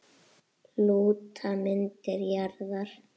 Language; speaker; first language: Icelandic; native; Icelandic